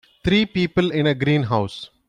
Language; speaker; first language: English; non-native, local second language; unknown